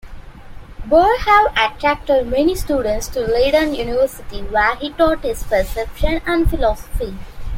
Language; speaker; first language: English; non-native, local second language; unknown